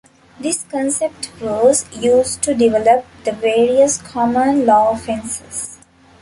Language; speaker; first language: English; non-native, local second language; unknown